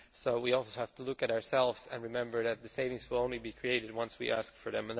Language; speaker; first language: English; non-native, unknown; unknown